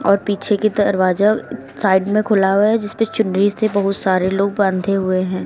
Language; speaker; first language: Hindi; native; Hindi